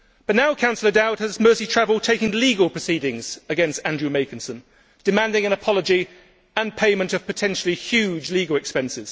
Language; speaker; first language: English; native; English